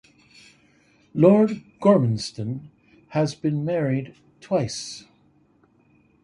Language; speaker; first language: English; native; English